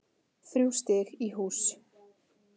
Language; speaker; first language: Icelandic; native; Icelandic